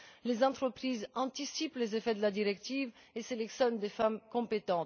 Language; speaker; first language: French; non-native, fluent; Bulgarian